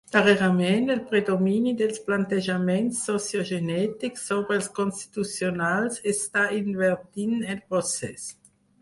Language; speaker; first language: Catalan; non-native, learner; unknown